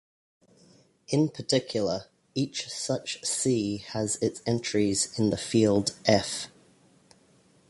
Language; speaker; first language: English; native; English